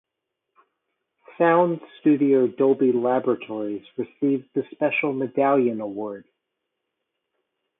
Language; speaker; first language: English; native; English